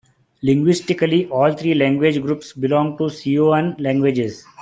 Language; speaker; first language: English; non-native, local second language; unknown